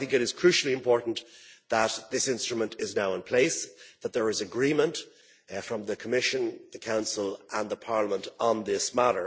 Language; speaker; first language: English; native; English